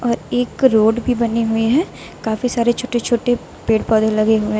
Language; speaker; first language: Hindi; native; Hindi